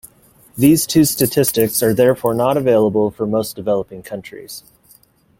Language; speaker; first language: English; native; English